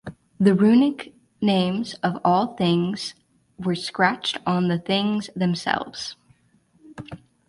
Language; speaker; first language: English; native; English